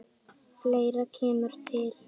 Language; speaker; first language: Icelandic; native; Icelandic